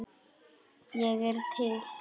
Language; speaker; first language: Icelandic; non-native, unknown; Polish